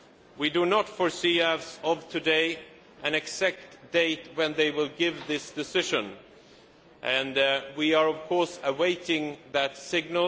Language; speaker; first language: English; non-native, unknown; Swedish